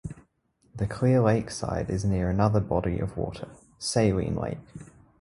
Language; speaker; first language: English; native; English